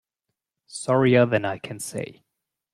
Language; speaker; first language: English; non-native, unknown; German